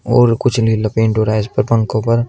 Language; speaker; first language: Hindi; native; Hindi